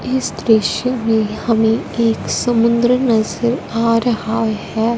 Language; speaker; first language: Hindi; non-native, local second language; Punjabi